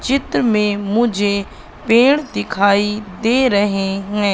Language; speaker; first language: Hindi; native; Hindi